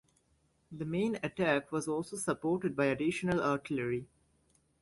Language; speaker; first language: English; native; English